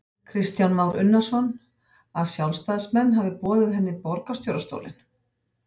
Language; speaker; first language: Icelandic; native; Icelandic